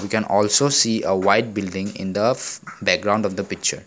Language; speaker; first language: English; non-native, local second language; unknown